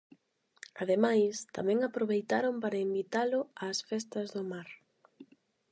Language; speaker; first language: Galician; non-native, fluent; Spanish